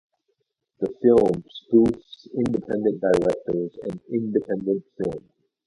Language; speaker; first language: English; native; English